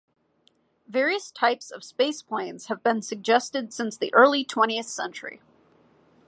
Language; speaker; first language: English; native; English